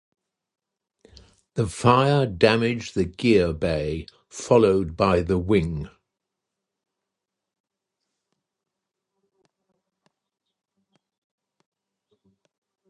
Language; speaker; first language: English; native; English